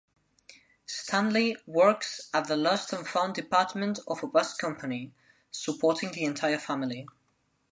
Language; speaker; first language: English; non-native, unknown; Spanish